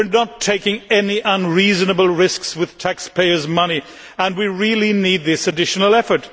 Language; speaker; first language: English; non-native, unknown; Swedish